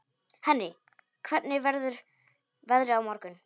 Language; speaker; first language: Icelandic; non-native, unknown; Polish